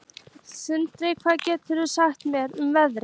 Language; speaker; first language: Icelandic; native; Icelandic